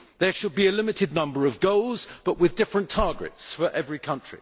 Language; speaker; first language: English; native; English